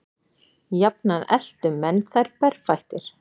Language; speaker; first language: Icelandic; native; Icelandic